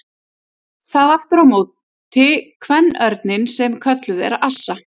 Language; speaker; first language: Icelandic; native; Icelandic